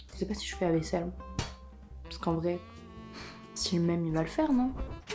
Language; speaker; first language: French; native; French